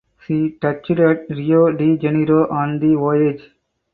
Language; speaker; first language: English; non-native, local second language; Tamil